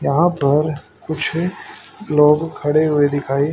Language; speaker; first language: Hindi; native; Hindi